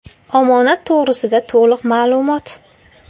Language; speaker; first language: Uzbek; native; Uzbek